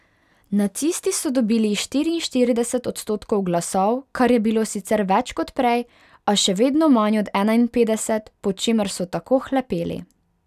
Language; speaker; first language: Slovenian; non-native, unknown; Hungarian